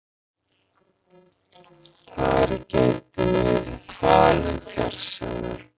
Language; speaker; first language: Icelandic; native; Icelandic